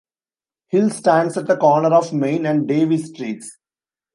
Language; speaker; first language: English; non-native, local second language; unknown